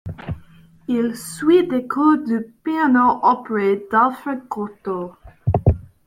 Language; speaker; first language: French; non-native, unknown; English